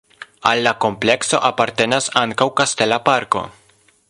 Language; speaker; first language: Esperanto; non-native, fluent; Polish